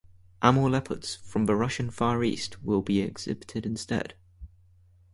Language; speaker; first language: English; native; English